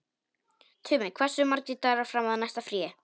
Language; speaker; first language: Icelandic; non-native, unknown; Polish